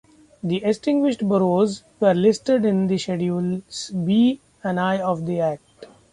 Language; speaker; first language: English; non-native, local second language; Marathi